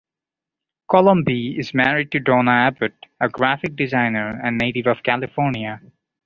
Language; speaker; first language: English; non-native, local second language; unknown